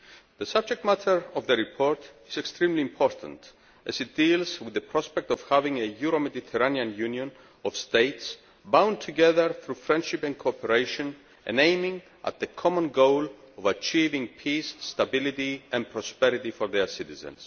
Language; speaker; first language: English; non-native, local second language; Greek